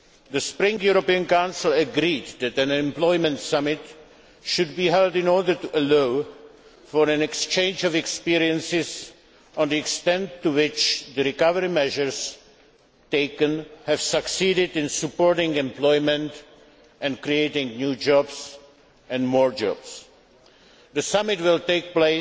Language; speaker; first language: English; non-native, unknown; Czech